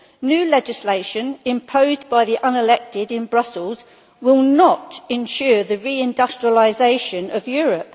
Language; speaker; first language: English; native; English